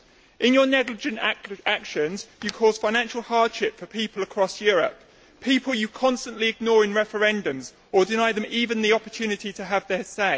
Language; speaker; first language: English; native; English